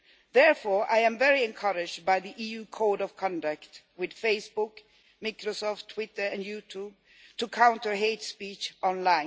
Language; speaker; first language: English; non-native, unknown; Swedish